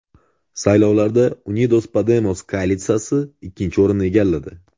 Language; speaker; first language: Uzbek; native; Uzbek